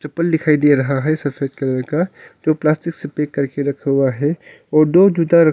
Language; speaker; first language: Hindi; non-native, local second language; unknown